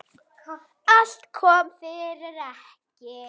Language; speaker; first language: Icelandic; native; Icelandic